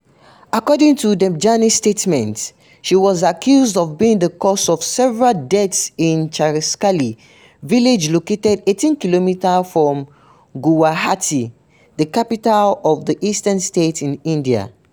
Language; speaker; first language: English; non-native, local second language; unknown